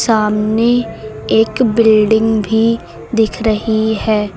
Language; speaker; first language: Hindi; native; Hindi